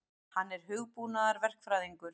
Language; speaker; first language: Icelandic; native; Icelandic